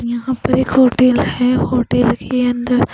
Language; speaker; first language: Hindi; non-native, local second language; Punjabi